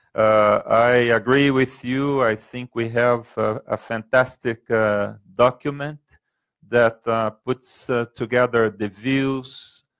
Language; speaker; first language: English; non-native, fluent; Portuguese